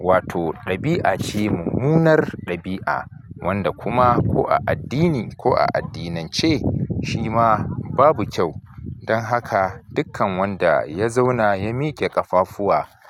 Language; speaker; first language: Hausa; native; Hausa